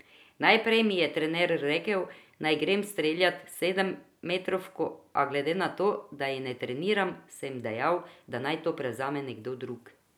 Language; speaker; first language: Slovenian; non-native, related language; Croatian